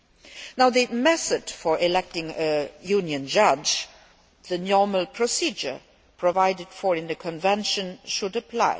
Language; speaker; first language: English; non-native, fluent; Luxembourgish